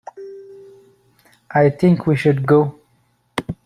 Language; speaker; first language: English; native; English